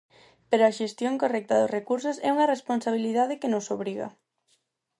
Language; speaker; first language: Galician; non-native, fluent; Spanish